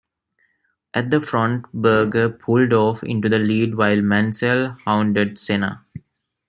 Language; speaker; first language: English; non-native, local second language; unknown